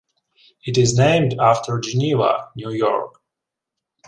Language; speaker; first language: English; non-native, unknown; Ukrainian